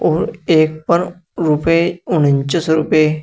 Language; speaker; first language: Hindi; native; Hindi